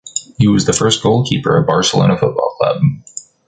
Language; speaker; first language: English; native; English